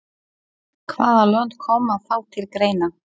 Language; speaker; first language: Icelandic; non-native, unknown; Polish